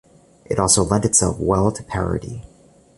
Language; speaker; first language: English; native; English